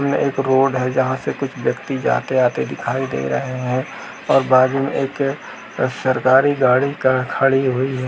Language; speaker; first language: Hindi; native; Hindi